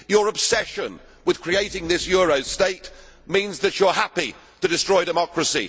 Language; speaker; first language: English; native; English